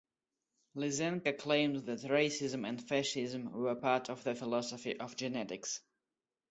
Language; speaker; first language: English; non-native, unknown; Russian